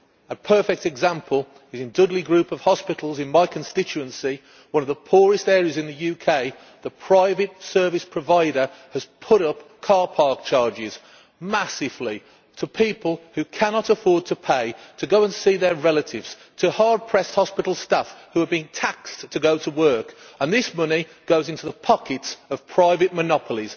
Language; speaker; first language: English; native; English